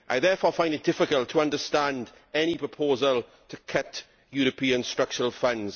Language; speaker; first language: English; native; English